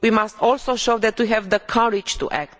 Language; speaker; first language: English; non-native, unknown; Romanian